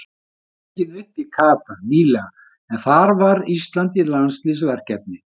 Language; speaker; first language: Icelandic; native; Icelandic